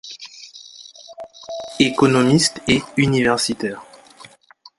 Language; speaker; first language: French; non-native, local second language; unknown